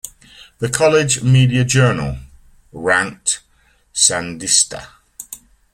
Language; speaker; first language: English; native; English